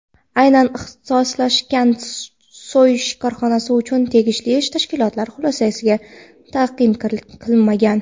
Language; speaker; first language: Uzbek; non-native, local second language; Kara-Kalpak